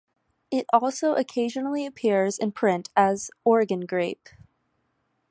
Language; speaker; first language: English; native; English